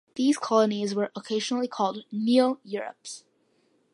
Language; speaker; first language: English; early bilingual, other home language; Malayalam